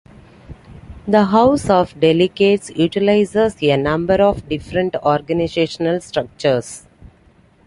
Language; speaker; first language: English; non-native, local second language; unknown